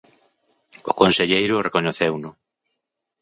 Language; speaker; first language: Galician; native; Galician